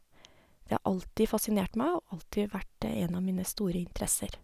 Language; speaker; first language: Norwegian; native; Norwegian